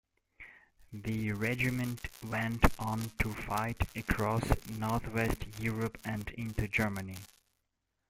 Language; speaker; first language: English; non-native, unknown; Russian